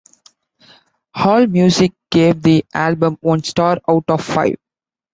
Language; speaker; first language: English; non-native, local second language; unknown